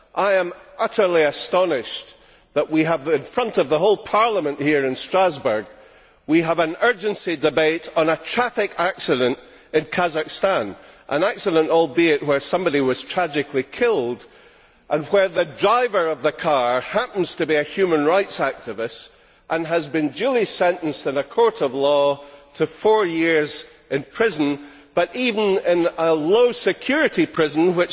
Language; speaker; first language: English; native; English